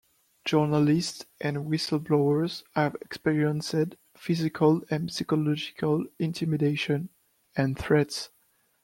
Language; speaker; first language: English; non-native, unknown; French